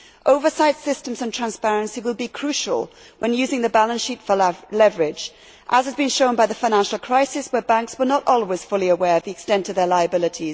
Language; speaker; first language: English; native; English